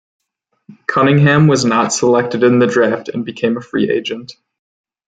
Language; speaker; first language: English; native; English